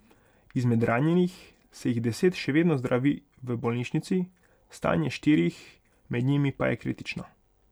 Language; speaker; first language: Slovenian; non-native, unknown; Hungarian